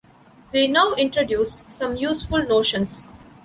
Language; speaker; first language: English; non-native, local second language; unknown